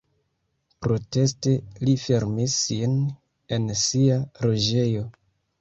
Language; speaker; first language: Esperanto; non-native, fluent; Kinyarwanda